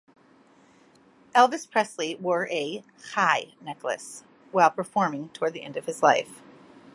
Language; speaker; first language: English; native; English